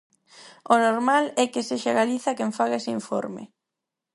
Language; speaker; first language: Galician; non-native, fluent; Spanish